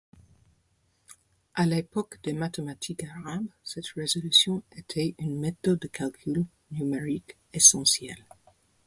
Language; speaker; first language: French; non-native, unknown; English